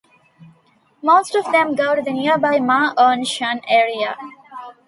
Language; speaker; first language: English; non-native, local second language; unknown